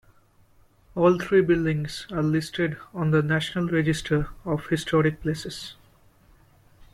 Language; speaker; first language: English; non-native, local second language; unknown